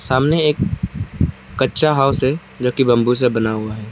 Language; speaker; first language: Hindi; non-native, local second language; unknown